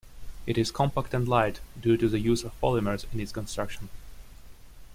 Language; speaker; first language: English; non-native, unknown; Russian